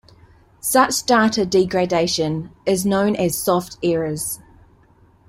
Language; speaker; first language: English; native; English